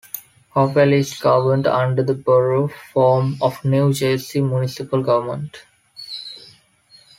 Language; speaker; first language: English; non-native, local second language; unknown